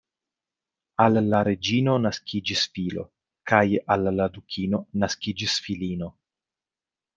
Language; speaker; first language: Esperanto; non-native, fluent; Italian